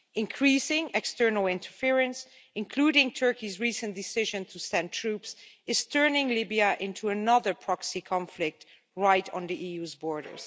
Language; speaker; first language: English; non-native, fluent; Dutch